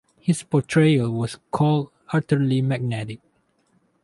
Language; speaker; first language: English; non-native, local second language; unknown